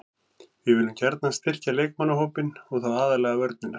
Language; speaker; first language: Icelandic; native; Icelandic